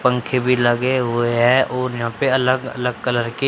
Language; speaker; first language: Hindi; native; Hindi